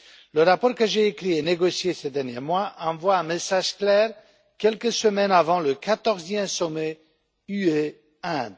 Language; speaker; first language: French; non-native, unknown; Romanian